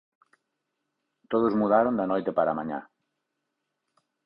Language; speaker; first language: Galician; native; Galician